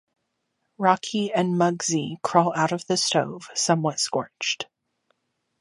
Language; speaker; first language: English; native; English